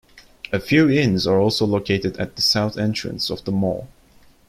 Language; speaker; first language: English; non-native, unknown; Turkish